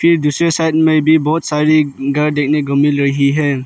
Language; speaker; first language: Hindi; non-native, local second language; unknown